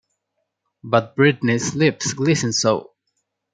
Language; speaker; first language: English; non-native, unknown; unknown